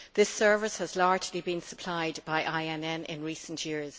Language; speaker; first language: English; native; English